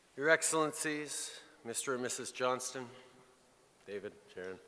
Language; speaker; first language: English; early bilingual, other home language; French